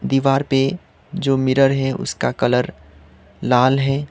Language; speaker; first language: Hindi; non-native, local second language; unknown